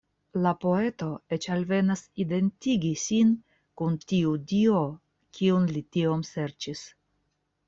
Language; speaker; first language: Esperanto; non-native, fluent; Russian